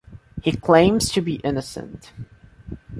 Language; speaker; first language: English; non-native, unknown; Portuguese